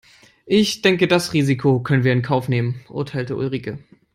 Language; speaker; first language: English; non-native, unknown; German